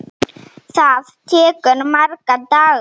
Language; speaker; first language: Icelandic; non-native, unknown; Slovenian